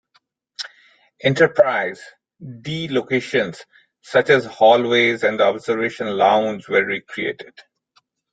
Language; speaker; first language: English; non-native, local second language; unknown